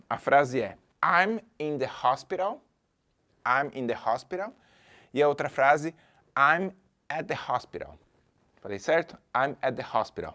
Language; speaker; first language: English; non-native, fluent; Portuguese